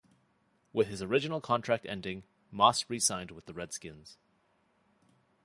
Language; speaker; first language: English; native; English